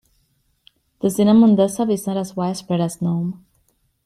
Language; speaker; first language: English; native; English